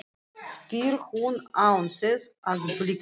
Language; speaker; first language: Icelandic; non-native, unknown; Russian